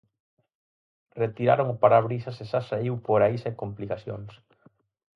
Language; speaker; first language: Galician; native; Galician